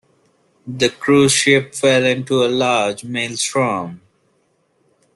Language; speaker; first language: English; non-native, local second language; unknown